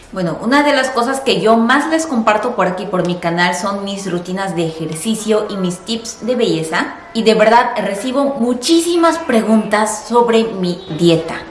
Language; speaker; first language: Spanish; non-native, fluent; Korean